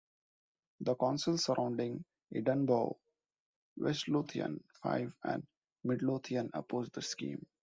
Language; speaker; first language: English; non-native, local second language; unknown